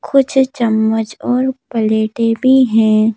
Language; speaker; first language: Hindi; native; Hindi